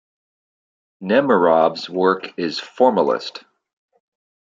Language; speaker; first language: English; native; English